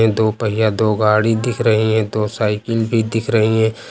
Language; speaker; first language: Hindi; native; Hindi